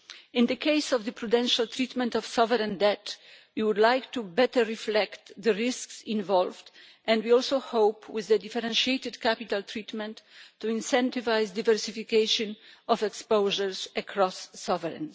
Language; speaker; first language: English; non-native, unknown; Polish